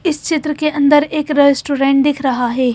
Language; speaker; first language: Hindi; native; Hindi